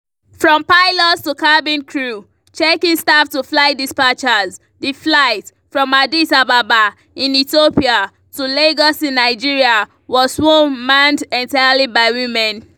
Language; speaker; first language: English; non-native, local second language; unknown